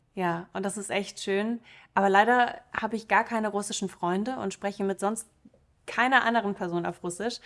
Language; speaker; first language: German; early bilingual, other home language; Russian